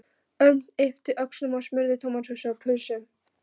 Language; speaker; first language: Icelandic; non-native, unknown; Polish